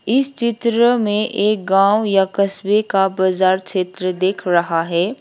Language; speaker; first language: Hindi; non-native, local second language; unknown